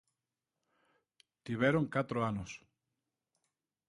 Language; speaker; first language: Galician; native; Galician